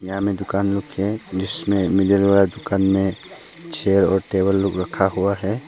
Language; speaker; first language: Hindi; early bilingual, other home language; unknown